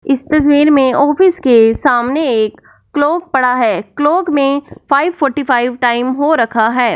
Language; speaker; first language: Hindi; non-native, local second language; Punjabi